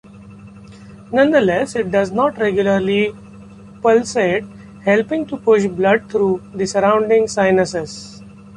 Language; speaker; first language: English; non-native, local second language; Marathi